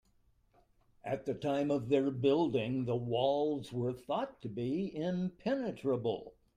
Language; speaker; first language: English; native; English